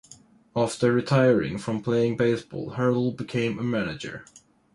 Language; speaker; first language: English; non-native, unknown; Swedish